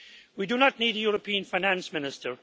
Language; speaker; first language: English; native; English